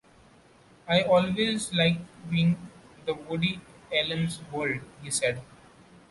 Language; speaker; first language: English; non-native, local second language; Marathi